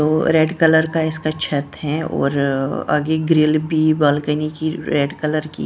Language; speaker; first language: Hindi; non-native, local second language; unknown